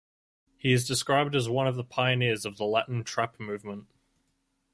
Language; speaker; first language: English; native; English